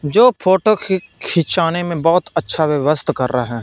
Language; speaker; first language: Hindi; non-native, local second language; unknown